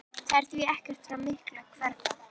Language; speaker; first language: Icelandic; native; Icelandic